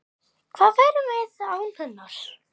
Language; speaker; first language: Icelandic; native; Icelandic